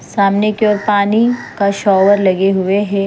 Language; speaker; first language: Hindi; non-native, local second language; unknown